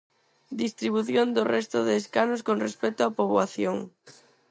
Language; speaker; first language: Galician; non-native, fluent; Spanish